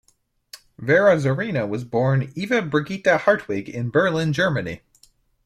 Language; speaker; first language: English; native; English